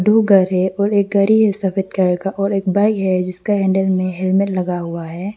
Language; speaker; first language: Hindi; non-native, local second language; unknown